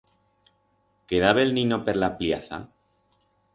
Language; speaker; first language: Aragonese; non-native, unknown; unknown